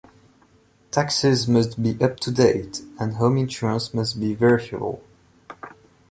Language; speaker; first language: English; non-native, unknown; French